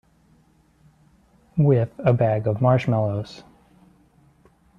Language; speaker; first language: English; native; English